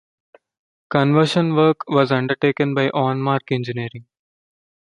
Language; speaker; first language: English; non-native, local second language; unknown